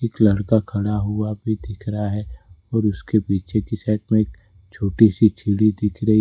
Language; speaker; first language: Hindi; non-native, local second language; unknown